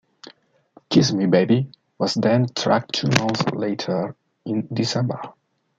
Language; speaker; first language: English; non-native, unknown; Spanish